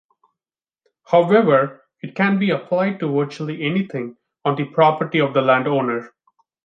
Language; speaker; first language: English; non-native, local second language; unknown